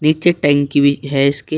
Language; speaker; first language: Hindi; native; Hindi